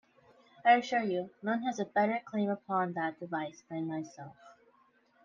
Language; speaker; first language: English; native; English